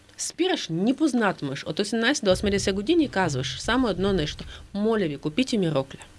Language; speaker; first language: Bulgarian; non-native, fluent; Russian